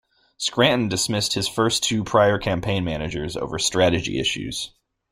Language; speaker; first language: English; native; English